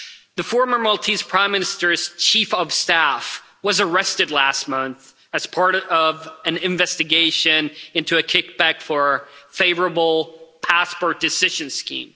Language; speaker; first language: English; non-native, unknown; Swedish